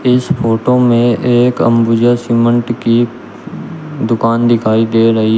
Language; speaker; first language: Hindi; native; Hindi